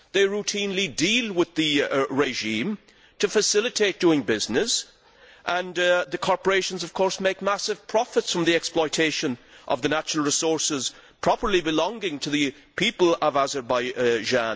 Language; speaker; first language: English; native; English